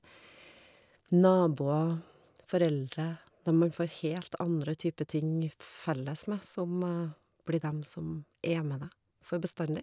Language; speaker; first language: Norwegian; native; Norwegian